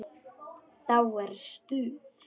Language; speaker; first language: Icelandic; non-native, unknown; Polish